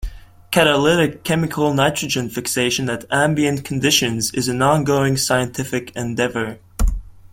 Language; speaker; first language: English; non-native, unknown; Latvian